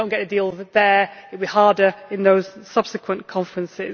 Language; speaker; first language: English; native; English